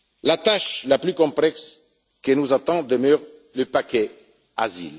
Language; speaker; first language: French; non-native, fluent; Italian